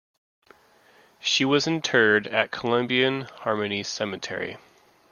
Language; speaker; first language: English; native; English